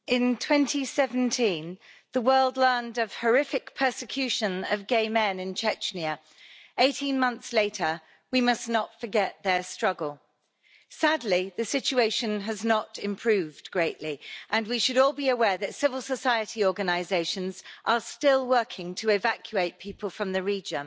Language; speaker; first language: English; native; English